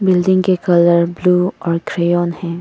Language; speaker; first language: Hindi; non-native, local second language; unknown